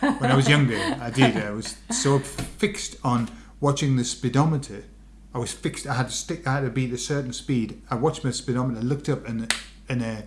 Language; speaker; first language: English; native; English